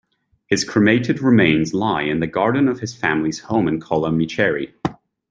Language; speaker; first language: English; native; English